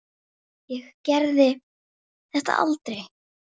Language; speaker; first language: Icelandic; native; Icelandic